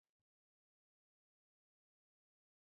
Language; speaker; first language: English; native; English